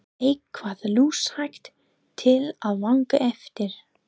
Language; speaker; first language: Icelandic; non-native, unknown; English